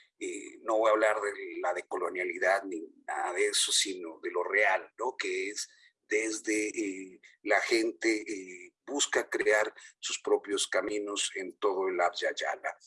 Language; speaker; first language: Spanish; native; Spanish